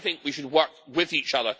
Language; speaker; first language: English; native; English